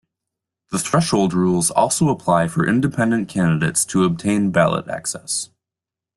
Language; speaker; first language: English; native; English